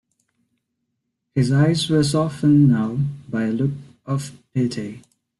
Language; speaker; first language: English; non-native, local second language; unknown